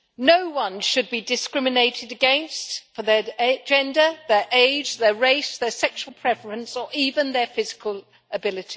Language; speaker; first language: English; native; English